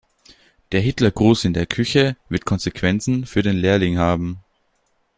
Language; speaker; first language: German; native; German